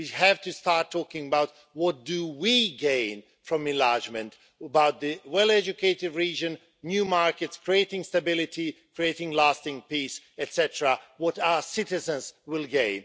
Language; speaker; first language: English; non-native, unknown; Swedish